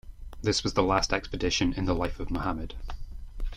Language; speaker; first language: English; native; English